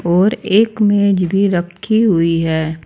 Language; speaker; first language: Hindi; native; Hindi